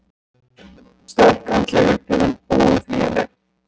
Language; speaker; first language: Icelandic; native; Icelandic